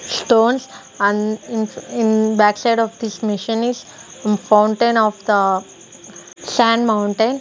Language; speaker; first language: English; non-native, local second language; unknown